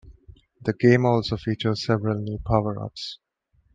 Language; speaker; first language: English; non-native, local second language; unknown